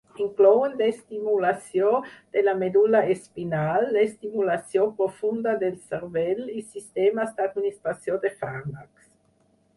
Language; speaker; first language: Catalan; non-native, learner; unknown